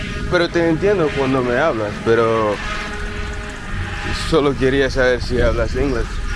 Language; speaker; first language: Spanish; non-native, learner; English